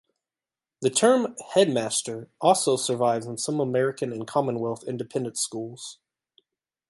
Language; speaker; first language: English; native; English